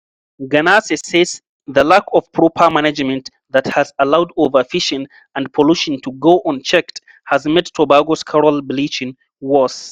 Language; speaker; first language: English; non-native, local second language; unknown